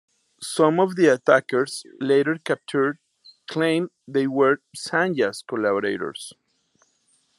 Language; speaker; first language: English; non-native, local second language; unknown